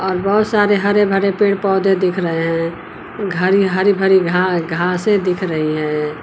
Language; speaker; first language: Hindi; native; Hindi